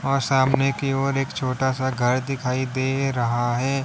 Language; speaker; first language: Hindi; native; Hindi